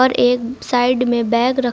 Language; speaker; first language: Hindi; native; Hindi